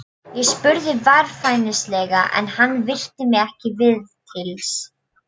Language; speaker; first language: Icelandic; non-native, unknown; Polish